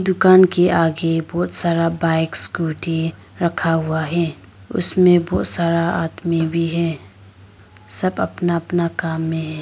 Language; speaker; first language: Hindi; non-native, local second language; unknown